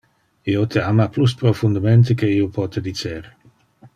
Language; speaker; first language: Interlingua; non-native, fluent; Dutch